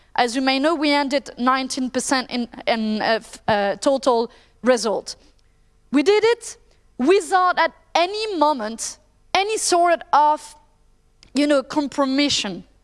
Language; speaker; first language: English; non-native, fluent; French